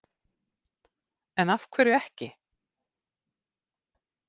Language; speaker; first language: Icelandic; native; Icelandic